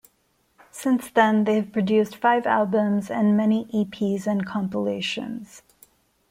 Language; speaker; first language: English; non-native, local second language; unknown